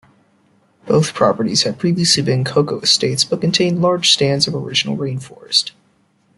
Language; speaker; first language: English; native; English